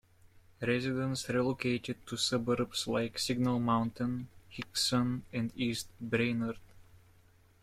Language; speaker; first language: English; native; English